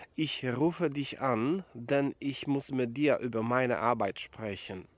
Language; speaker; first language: German; non-native, fluent; Polish